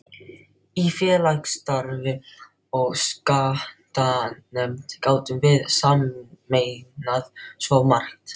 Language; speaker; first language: Icelandic; non-native, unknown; Filipino